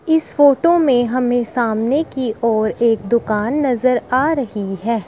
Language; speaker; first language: Hindi; native; Hindi